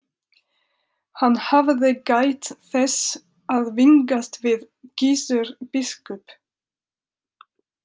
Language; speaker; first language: Icelandic; non-native, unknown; French